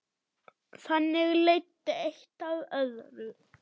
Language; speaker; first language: Icelandic; non-native, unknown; German